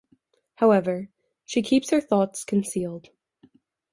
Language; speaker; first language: English; native; English